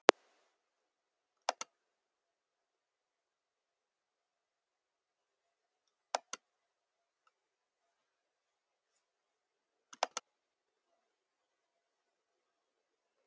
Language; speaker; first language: Icelandic; non-native, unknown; Slovenian